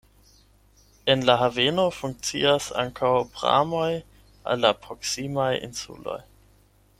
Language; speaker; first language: Esperanto; non-native, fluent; German